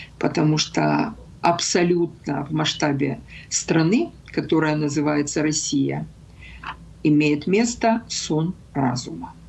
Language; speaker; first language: Russian; non-native, local second language; Ukrainian